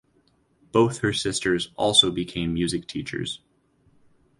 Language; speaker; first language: English; native; English